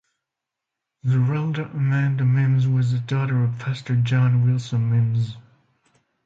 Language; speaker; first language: English; non-native, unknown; Finnish